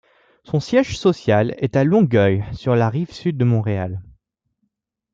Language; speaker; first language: French; native; French